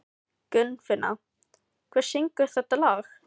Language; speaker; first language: Icelandic; non-native, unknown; Filipino